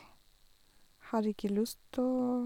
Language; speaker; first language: Norwegian; non-native, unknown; Russian